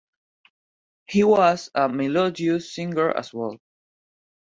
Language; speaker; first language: English; non-native, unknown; Spanish